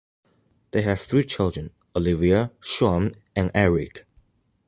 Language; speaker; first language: English; non-native, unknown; Chinese